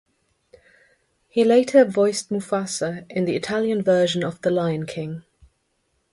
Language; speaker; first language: English; non-native, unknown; German